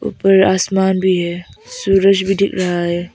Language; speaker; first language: Hindi; non-native, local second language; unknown